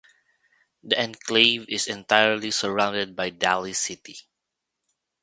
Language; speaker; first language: English; non-native, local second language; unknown